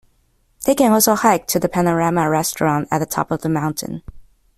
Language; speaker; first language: English; non-native, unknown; Chinese